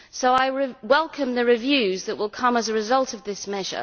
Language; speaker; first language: English; native; English